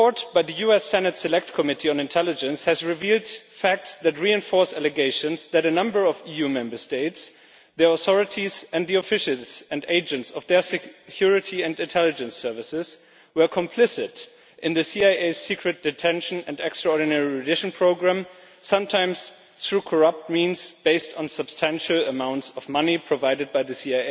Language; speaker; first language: English; non-native, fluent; German